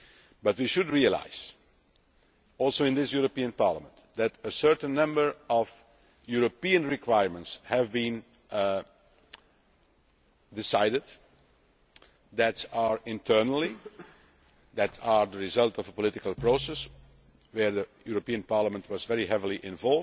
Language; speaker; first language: English; non-native, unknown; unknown